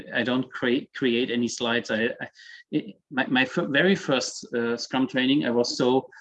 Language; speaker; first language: English; non-native, fluent; German